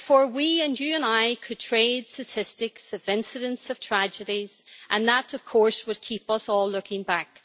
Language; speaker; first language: English; native; English